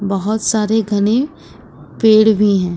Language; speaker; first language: Hindi; native; Hindi